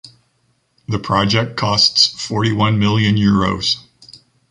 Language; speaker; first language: English; native; English